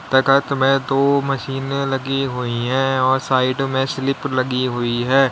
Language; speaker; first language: Hindi; native; Hindi